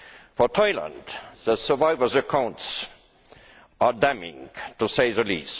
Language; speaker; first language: English; non-native, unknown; Estonian